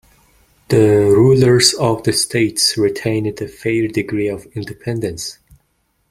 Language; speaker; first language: English; non-native, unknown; Mongolian